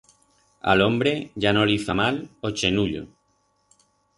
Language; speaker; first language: Aragonese; non-native, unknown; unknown